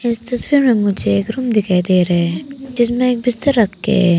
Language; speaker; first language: Hindi; non-native, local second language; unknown